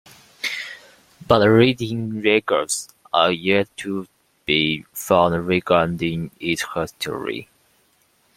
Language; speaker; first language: English; non-native, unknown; Chinese